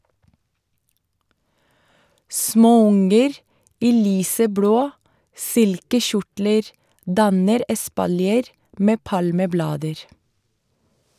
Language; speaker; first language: Norwegian; non-native, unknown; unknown